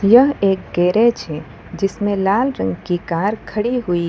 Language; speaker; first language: Hindi; non-native, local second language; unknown